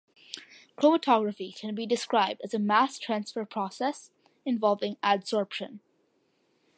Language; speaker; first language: English; early bilingual, other home language; Malayalam